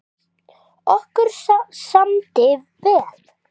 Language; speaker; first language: Icelandic; native; Icelandic